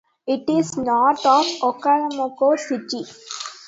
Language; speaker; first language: English; non-native, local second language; Tamil